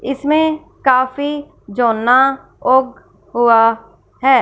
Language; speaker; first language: Hindi; non-native, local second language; Punjabi